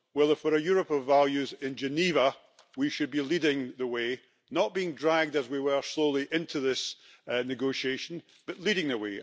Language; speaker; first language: English; native; English